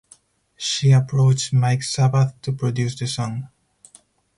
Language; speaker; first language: English; non-native, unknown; Spanish